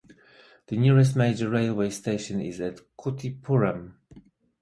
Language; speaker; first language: English; native; English